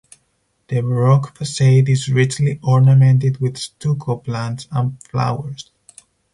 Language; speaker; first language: English; non-native, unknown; Spanish